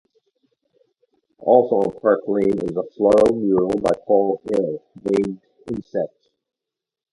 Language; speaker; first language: English; native; English